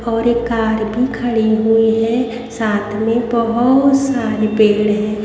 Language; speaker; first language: Hindi; native; Hindi